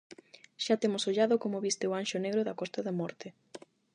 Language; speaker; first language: Galician; non-native, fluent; Spanish